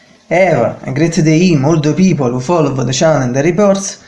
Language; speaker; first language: English; non-native, learner; Italian